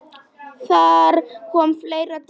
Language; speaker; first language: Icelandic; non-native, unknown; Polish